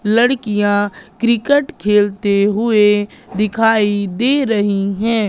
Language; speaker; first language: Hindi; native; Hindi